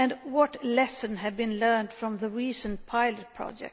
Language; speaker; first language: English; non-native, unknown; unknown